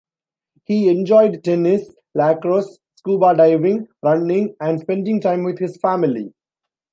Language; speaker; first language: English; non-native, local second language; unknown